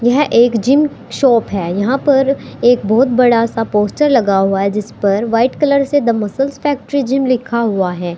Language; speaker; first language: Hindi; native; Hindi